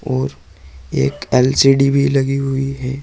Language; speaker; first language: Hindi; native; Hindi